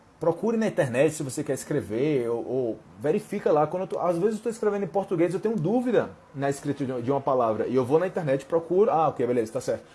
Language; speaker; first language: Portuguese; non-native, fluent; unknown